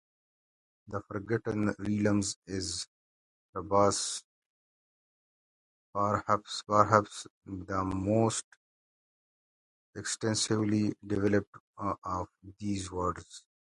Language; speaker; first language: English; native; English